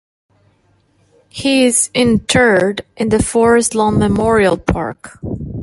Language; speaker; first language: English; non-native, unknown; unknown